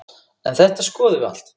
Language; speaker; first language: Icelandic; native; Icelandic